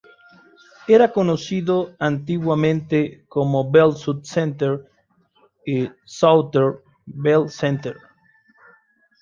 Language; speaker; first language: Spanish; native; Spanish